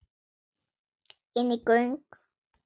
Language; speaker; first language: Icelandic; non-native, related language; Swedish